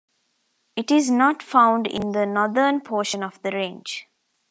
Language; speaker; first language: English; non-native, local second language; Tamil